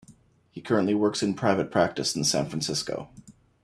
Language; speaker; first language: English; native; English